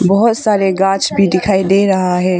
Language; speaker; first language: Hindi; non-native, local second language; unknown